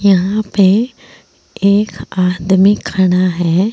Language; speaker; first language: Hindi; native; Hindi